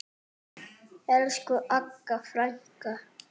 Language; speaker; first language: Icelandic; non-native, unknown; French